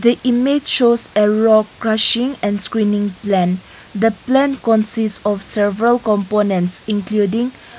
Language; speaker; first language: English; non-native, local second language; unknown